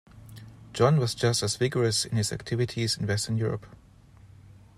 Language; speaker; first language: English; non-native, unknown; German